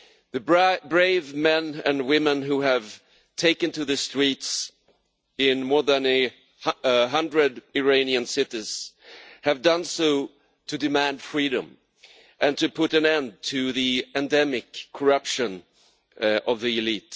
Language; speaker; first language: English; non-native, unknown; Swedish